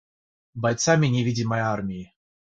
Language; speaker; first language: Russian; non-native, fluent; Georgian